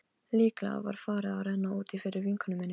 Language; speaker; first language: Icelandic; non-native, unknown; Polish